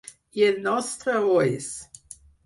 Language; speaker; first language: Catalan; non-native, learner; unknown